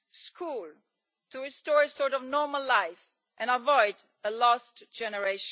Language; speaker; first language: English; non-native, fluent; Italian